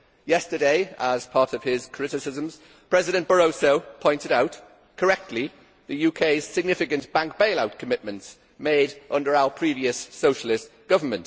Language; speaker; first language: English; native; English